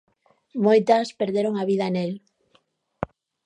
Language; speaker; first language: Galician; native; Galician